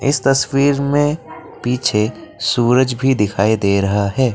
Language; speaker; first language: Hindi; non-native, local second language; Assamese